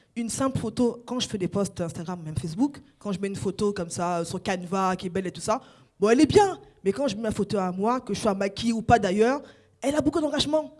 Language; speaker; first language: French; non-native, local second language; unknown